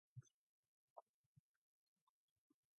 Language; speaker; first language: English; non-native, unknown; Mongolian